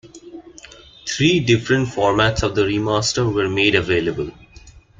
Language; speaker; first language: English; non-native, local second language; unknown